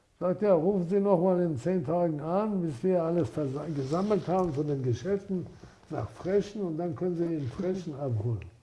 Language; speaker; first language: German; non-native, fluent; Persian